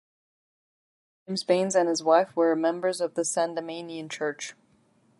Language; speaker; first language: English; non-native, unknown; Turkish